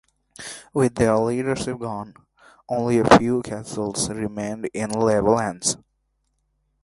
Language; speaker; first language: English; non-native, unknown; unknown